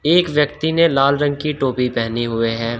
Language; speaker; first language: Hindi; native; Hindi